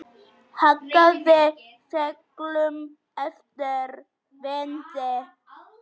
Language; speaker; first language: Icelandic; non-native, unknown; Polish